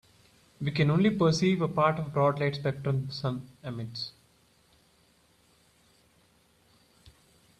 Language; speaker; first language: English; non-native, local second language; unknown